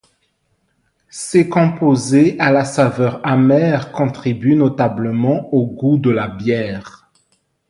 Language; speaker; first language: French; non-native, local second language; Malagasy